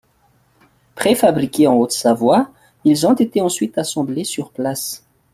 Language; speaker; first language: French; non-native, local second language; Malagasy